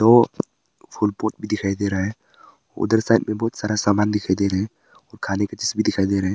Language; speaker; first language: Hindi; early bilingual, other home language; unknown